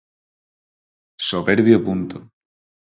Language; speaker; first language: Galician; non-native, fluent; Spanish